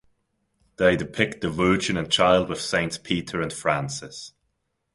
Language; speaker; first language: English; non-native, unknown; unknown